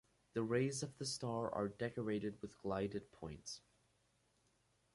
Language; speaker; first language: English; native; English